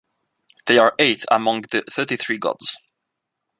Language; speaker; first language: English; non-native, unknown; French